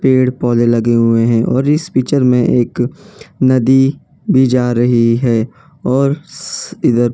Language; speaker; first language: Hindi; non-native, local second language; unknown